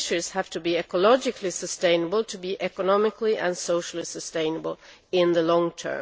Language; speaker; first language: English; non-native, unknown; Swedish